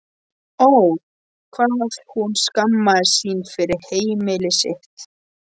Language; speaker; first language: Icelandic; non-native, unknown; Polish